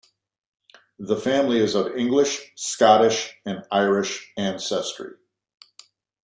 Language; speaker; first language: English; native; English